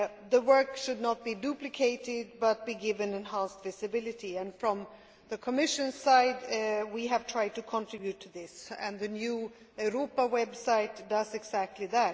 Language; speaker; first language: English; non-native, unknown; Swedish